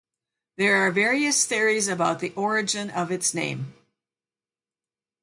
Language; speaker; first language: English; native; English